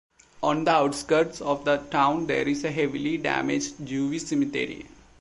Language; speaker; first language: English; non-native, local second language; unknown